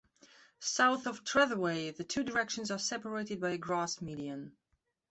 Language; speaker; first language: English; non-native, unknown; Belarusian